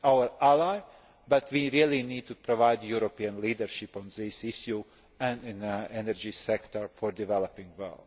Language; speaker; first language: English; non-native, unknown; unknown